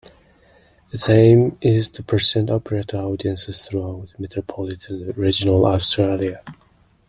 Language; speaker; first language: English; non-native, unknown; Mongolian